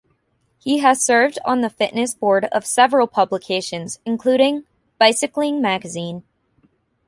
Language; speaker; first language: English; native; English